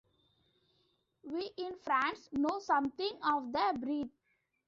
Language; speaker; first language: English; non-native, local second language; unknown